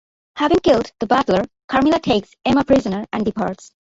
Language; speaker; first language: English; non-native, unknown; Bangla